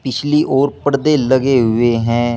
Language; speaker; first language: Hindi; native; Hindi